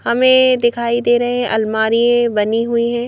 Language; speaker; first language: Hindi; native; Hindi